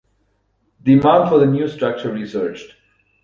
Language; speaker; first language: English; non-native, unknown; German